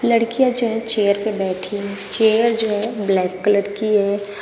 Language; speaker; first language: Hindi; native; Hindi